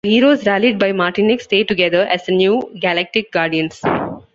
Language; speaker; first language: English; non-native, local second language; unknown